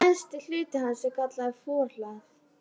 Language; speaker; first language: Icelandic; native; Icelandic